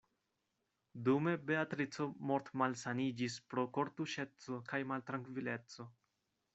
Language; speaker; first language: Esperanto; non-native, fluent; Spanish